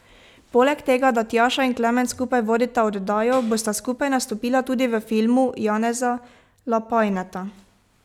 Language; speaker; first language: Slovenian; native; Slovenian